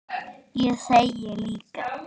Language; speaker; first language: Icelandic; native; Icelandic